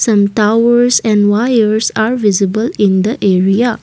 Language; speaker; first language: English; non-native, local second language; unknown